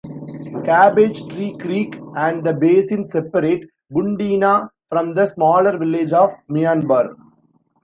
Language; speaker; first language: English; non-native, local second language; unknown